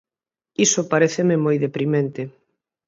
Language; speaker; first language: Galician; native; Galician